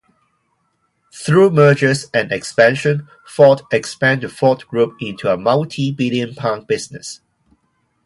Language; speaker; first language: English; non-native, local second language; Cantonese